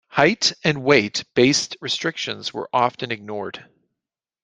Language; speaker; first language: English; native; English